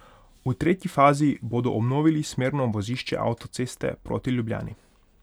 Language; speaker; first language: Slovenian; non-native, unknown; Hungarian